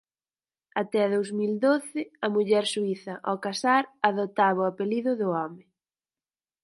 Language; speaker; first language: Galician; native; Galician